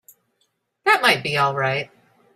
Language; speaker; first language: English; native; English